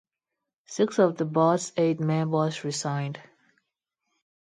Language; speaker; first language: English; non-native, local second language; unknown